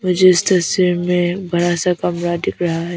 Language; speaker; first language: Hindi; non-native, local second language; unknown